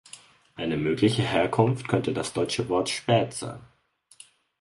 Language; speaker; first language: German; native; German